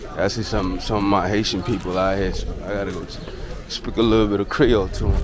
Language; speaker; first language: English; native; English